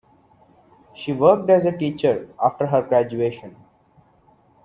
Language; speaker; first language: English; non-native, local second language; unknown